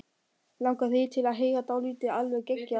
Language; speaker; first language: Icelandic; non-native, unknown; German